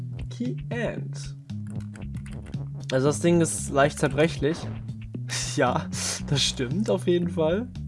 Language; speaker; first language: German; native; German